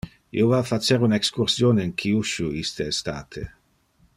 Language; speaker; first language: Interlingua; non-native, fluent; Dutch